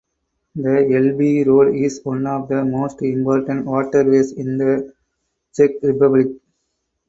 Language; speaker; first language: English; non-native, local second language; Tamil